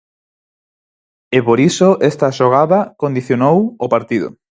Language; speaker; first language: Galician; non-native, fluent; Spanish